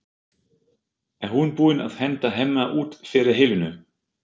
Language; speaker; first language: Icelandic; non-native, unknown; German